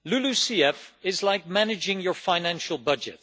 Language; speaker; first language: English; non-native, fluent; Dutch